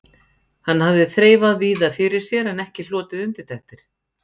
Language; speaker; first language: Icelandic; native; Icelandic